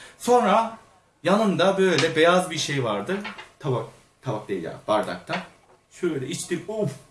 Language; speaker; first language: Turkish; non-native, fluent; Korean